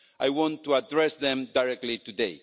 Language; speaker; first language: English; non-native, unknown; Spanish